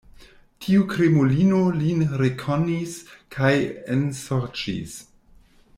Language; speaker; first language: Esperanto; non-native, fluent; German